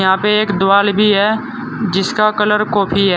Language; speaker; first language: Hindi; native; Hindi